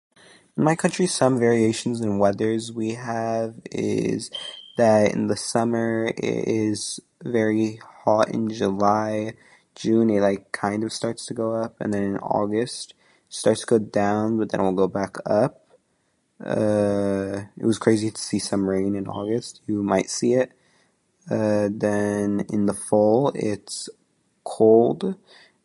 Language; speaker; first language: English; native; English